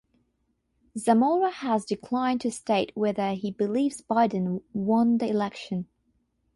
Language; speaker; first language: English; non-native, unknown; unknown